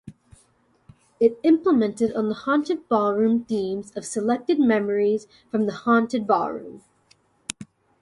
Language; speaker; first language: English; native; English